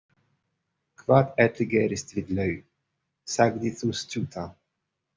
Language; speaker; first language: Icelandic; non-native, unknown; Portuguese